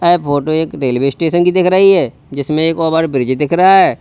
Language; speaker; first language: Hindi; native; Hindi